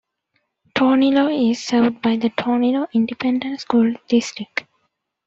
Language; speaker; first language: English; non-native, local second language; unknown